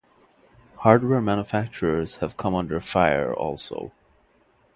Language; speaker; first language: English; non-native, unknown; Bangla